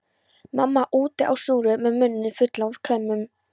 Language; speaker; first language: Icelandic; non-native, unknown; Polish